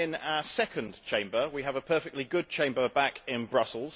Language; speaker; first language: English; native; English